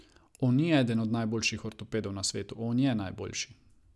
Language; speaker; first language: Slovenian; non-native, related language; Croatian